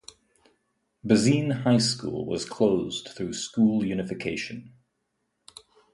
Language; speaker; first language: English; native; English